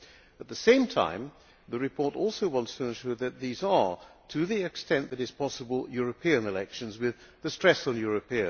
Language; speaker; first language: English; non-native, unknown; Hungarian